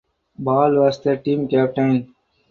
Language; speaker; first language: English; non-native, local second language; Tamil